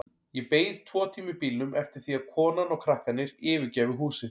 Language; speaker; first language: Icelandic; native; Icelandic